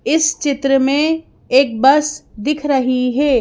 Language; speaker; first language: Hindi; native; Hindi